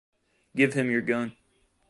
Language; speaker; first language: English; native; English